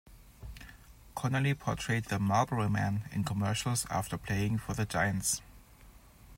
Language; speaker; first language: English; non-native, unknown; German